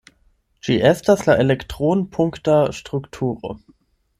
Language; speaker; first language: Esperanto; non-native, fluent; German